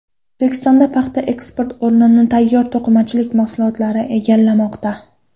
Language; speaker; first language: Uzbek; non-native, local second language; Kara-Kalpak